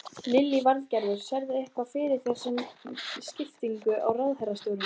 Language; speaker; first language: Icelandic; native; Icelandic